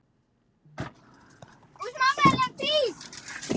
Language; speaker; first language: Icelandic; non-native, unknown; Slovak